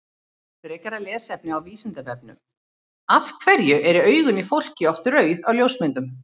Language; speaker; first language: Icelandic; native; Icelandic